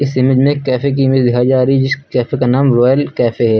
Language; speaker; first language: Hindi; native; Hindi